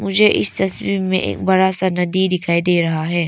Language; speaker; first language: Hindi; non-native, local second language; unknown